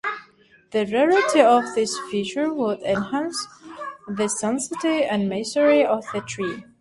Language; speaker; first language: English; non-native, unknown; Turkmen